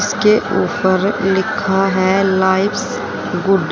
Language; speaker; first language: Hindi; native; Hindi